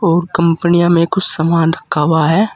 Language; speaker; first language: Hindi; native; Hindi